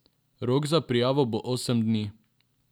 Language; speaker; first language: Slovenian; non-native, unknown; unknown